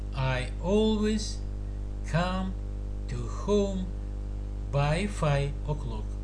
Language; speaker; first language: English; non-native, learner; Russian